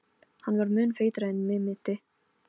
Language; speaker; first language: Icelandic; non-native, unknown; Polish